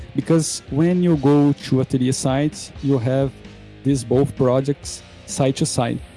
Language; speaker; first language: English; non-native, fluent; Portuguese